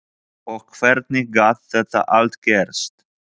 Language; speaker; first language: Icelandic; non-native, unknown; Polish